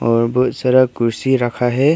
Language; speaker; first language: Hindi; non-native, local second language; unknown